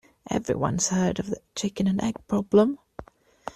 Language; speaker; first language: English; native; English